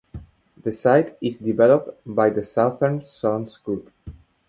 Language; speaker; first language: English; non-native, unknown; Spanish